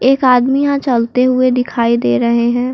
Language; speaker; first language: Hindi; native; Hindi